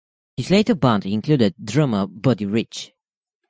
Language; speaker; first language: English; native; English